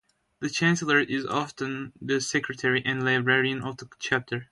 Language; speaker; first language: English; non-native, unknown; Turkish